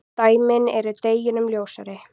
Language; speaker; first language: Icelandic; native; Icelandic